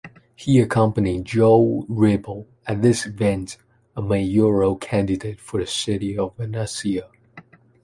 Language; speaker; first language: English; non-native, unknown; Chinese